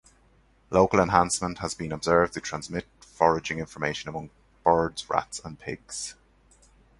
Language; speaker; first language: English; native; English